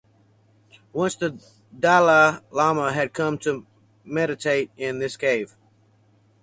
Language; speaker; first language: English; native; English